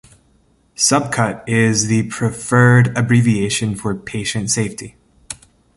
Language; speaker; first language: English; native; English